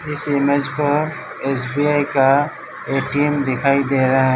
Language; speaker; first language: Hindi; non-native, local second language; Gujarati